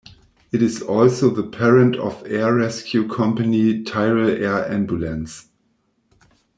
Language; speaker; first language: English; non-native, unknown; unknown